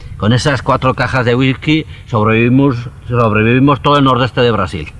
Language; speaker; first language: Spanish; native; Spanish